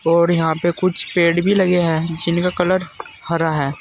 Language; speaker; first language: Hindi; native; Hindi